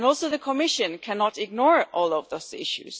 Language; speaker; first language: English; non-native, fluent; German